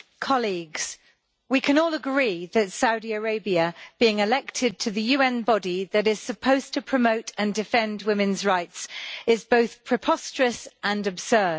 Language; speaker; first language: English; native; English